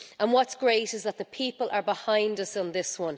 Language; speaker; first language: English; native; English